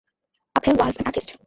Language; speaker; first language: English; non-native, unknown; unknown